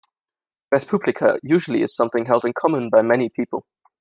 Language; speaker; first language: English; non-native, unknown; German